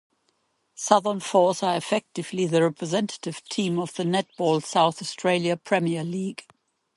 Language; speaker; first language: English; non-native, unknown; German